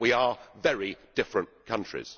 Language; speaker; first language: English; native; English